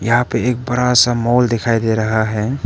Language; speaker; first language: Hindi; non-native, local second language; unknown